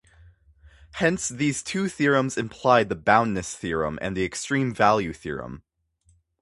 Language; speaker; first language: English; native; English